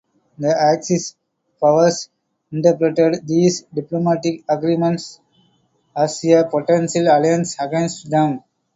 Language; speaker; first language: English; non-native, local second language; Tamil